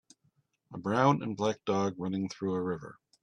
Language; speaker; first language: English; native; English